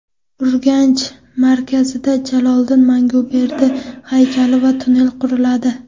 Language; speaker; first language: Uzbek; non-native, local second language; Kara-Kalpak